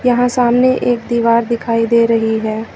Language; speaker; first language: Hindi; native; Hindi